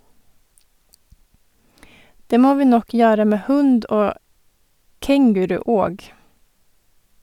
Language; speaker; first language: Norwegian; non-native, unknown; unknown